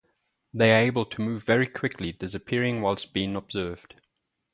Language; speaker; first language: English; non-native, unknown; German